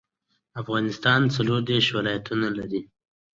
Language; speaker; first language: English; non-native, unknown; Pashto